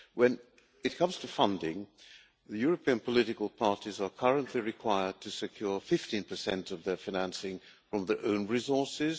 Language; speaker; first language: English; non-native, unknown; Hungarian